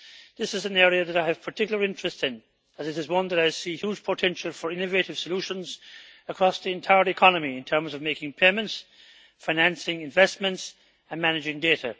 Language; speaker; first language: English; native; English